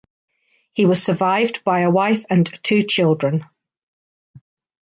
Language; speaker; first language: English; native; English